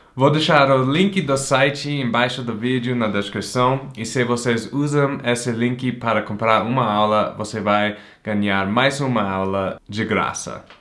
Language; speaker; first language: Portuguese; non-native, fluent; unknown